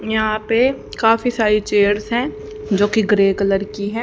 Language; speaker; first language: Hindi; native; Hindi